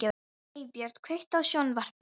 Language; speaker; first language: Icelandic; non-native, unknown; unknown